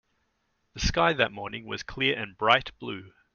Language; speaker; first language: English; native; English